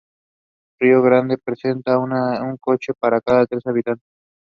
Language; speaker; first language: English; non-native, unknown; Spanish